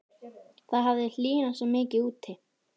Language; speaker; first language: Icelandic; native; Icelandic